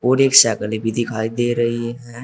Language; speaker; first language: Hindi; native; Hindi